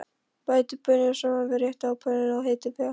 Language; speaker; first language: Icelandic; non-native, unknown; Polish